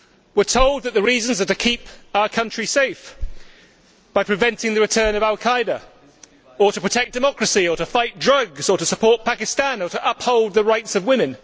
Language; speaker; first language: English; native; English